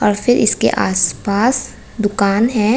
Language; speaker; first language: Hindi; non-native, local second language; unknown